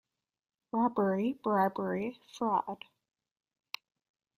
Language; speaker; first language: English; native; English